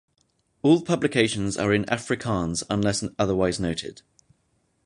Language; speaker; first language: English; native; English